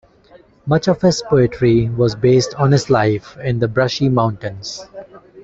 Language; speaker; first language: English; non-native, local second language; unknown